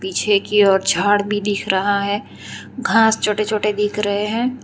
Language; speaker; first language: Hindi; non-native, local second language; Gujarati